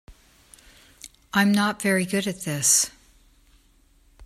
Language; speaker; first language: English; native; English